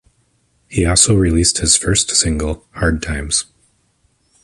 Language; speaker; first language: English; native; English